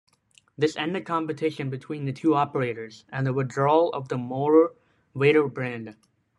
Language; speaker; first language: English; native; English